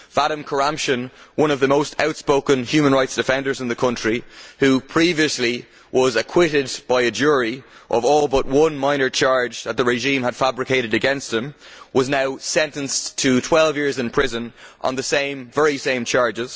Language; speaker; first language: English; native; English